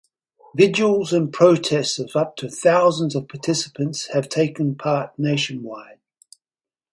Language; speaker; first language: English; native; English